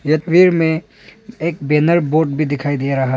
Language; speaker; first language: Hindi; non-native, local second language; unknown